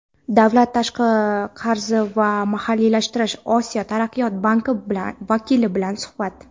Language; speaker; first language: Uzbek; non-native, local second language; Kara-Kalpak